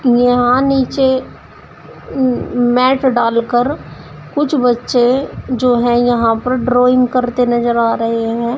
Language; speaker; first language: Hindi; native; Hindi